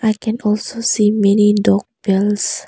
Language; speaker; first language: English; non-native, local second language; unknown